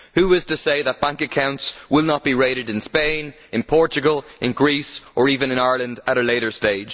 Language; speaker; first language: English; native; English